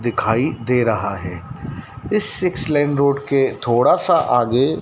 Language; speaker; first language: Hindi; native; Hindi